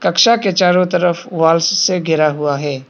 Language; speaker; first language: Hindi; early bilingual, other home language; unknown